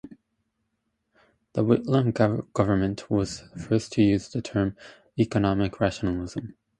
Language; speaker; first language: English; native; English